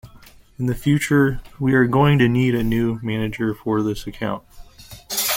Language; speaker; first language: English; native; English